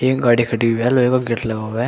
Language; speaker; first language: Hindi; native; Hindi